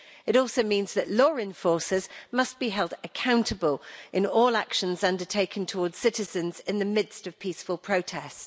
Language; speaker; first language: English; native; English